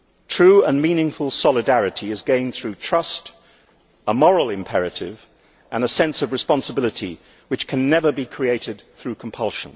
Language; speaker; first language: English; native; English